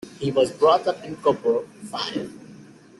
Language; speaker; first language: English; native; English